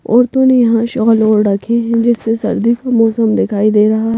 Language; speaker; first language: Hindi; native; Hindi